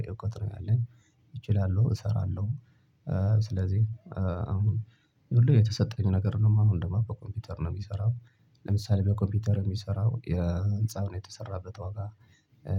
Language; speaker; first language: Amharic; non-native, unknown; Tigrinya